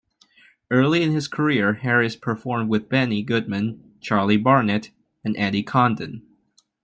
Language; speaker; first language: English; non-native, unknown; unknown